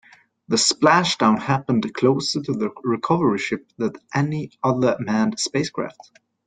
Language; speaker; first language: English; native; English